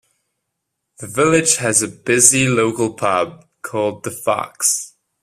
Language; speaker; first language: English; non-native, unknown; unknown